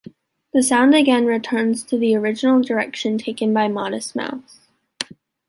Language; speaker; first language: English; native; English